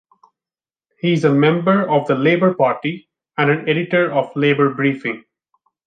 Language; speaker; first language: English; non-native, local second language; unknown